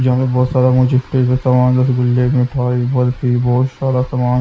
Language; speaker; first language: Hindi; native; Hindi